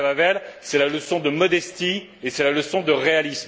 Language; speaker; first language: French; native; French